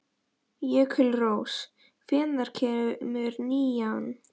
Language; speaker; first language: Icelandic; non-native, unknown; Polish